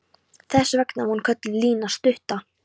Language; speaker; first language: Icelandic; non-native, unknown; Polish